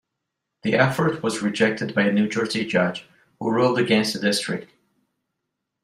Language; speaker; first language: English; non-native, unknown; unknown